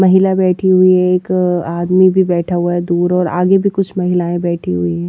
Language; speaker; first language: Hindi; native; Hindi